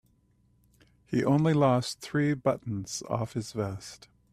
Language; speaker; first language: English; native; English